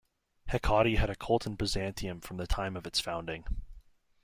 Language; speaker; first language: English; native; English